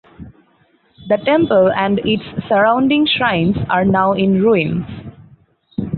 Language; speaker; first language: English; non-native, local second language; Bangla